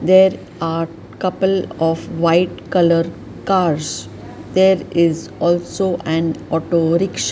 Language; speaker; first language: English; non-native, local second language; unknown